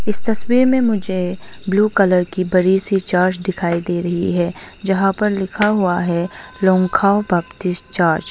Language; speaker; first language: Hindi; non-native, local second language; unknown